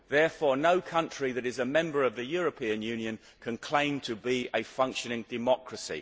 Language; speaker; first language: English; native; English